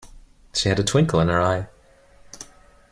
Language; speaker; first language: English; non-native, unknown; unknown